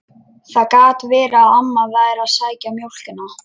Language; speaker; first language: Icelandic; non-native, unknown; Lithuanian